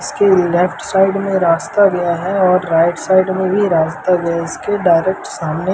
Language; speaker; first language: Hindi; native; Hindi